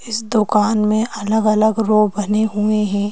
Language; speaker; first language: Hindi; native; Hindi